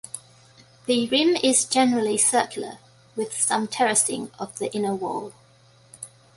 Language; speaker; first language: English; native; English